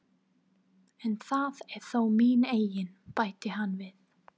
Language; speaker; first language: Icelandic; non-native, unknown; English